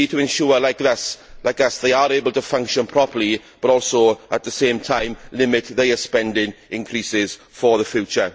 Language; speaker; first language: English; native; English